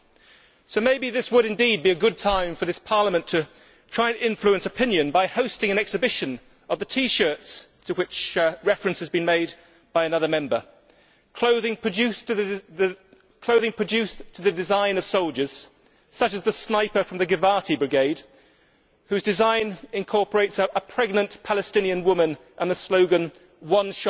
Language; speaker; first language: English; native; English